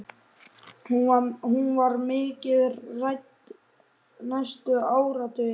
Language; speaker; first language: Icelandic; native; Icelandic